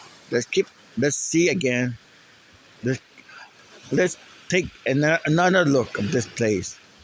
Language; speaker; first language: English; non-native, learner; Spanish